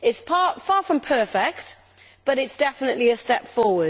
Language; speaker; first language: English; native; English